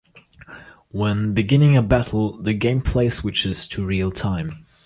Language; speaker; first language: English; non-native, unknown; German